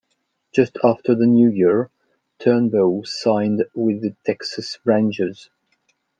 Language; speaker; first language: English; non-native, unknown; French